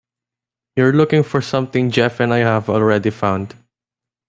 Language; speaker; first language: English; non-native, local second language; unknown